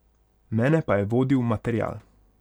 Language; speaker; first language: Slovenian; non-native, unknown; Hungarian